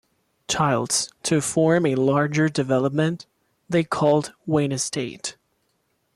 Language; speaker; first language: English; non-native, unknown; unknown